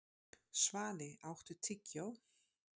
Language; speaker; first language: Icelandic; non-native, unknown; Dutch